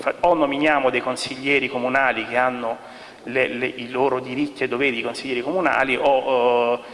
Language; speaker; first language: Italian; native; Italian